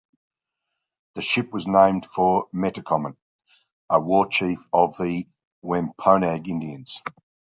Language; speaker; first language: English; native; English